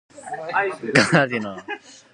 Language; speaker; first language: English; non-native, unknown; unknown